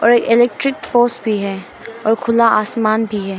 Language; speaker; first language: Hindi; non-native, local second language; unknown